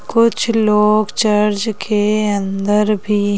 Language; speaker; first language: Hindi; native; Hindi